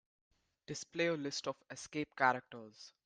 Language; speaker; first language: English; non-native, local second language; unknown